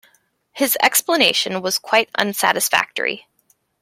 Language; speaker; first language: English; native; English